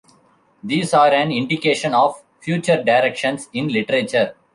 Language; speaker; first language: English; non-native, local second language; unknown